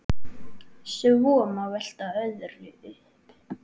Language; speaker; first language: Icelandic; native; Icelandic